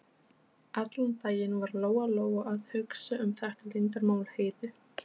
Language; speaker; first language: Icelandic; non-native, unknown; Polish